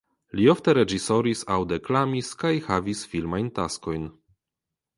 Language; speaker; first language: Esperanto; non-native, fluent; Polish